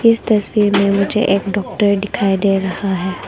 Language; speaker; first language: Hindi; non-native, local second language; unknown